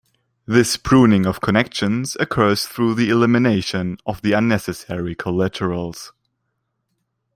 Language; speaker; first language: English; non-native, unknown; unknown